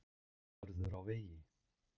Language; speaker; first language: Icelandic; native; Icelandic